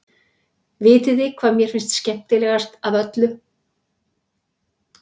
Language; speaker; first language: Icelandic; native; Icelandic